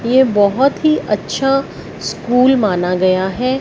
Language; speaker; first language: Hindi; non-native, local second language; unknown